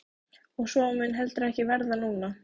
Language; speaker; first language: Icelandic; native; Icelandic